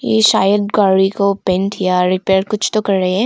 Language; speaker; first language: Hindi; non-native, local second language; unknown